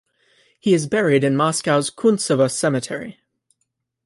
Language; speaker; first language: English; native; English